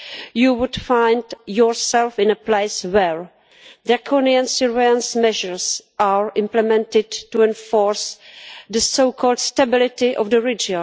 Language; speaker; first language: English; non-native, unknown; Czech